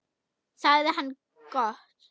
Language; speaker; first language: Icelandic; non-native, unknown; German